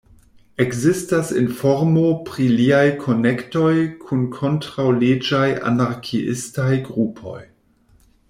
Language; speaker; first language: Esperanto; non-native, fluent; German